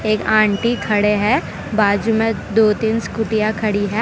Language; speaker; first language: Hindi; non-native, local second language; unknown